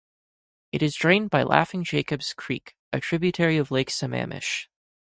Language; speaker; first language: English; native; English